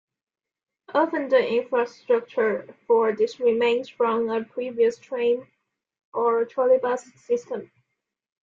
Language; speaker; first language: English; non-native, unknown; Chinese